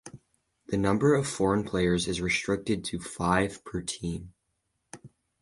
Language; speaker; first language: English; native; English